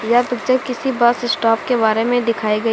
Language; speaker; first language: Hindi; native; Hindi